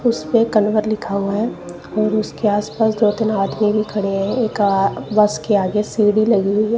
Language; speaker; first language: Hindi; non-native, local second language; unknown